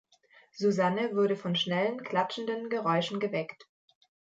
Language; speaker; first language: German; native; German